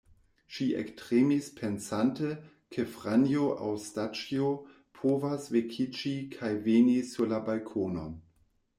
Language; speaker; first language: Esperanto; non-native, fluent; German